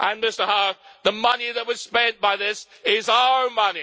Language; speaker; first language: English; native; English